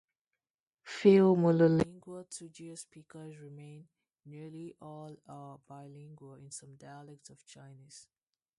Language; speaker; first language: English; non-native, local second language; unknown